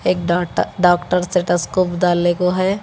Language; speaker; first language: Hindi; non-native, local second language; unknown